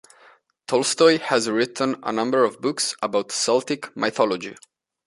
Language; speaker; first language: English; non-native, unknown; Italian